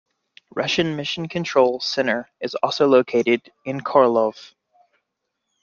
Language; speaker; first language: English; native; English